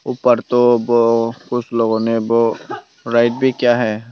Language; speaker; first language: Hindi; non-native, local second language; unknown